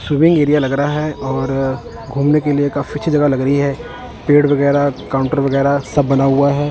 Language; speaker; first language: Hindi; non-native, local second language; Punjabi